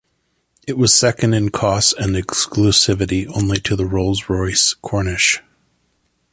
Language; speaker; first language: English; native; English